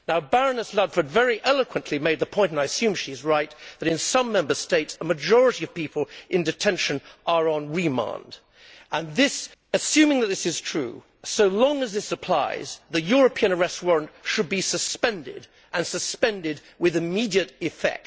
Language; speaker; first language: English; native; English